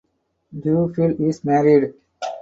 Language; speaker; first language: English; non-native, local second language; Tamil